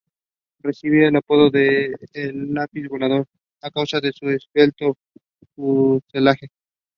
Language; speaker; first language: English; non-native, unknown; Spanish